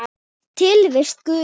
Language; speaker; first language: Icelandic; non-native, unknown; Thai